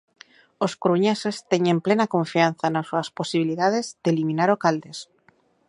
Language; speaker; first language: Galician; native; Galician